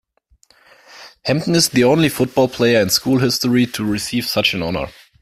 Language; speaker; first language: English; non-native, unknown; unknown